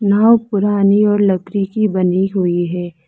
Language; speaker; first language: Hindi; non-native, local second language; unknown